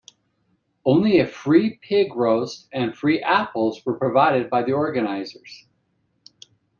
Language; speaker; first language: English; native; English